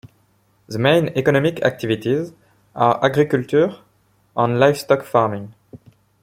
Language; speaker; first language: English; non-native, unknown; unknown